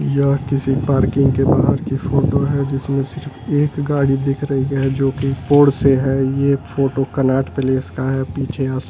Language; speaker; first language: Hindi; native; Hindi